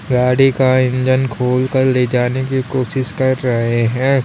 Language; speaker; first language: Hindi; native; Hindi